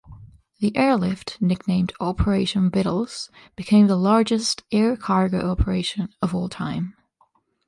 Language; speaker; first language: English; non-native, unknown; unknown